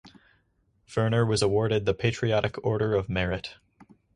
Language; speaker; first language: English; native; English